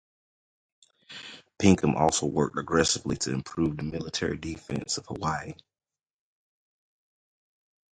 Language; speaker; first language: English; native; English